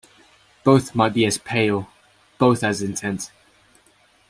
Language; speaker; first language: English; native; English